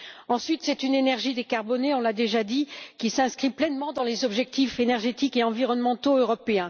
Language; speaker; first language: French; native; French